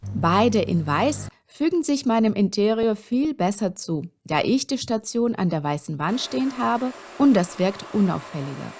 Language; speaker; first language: German; non-native, fluent; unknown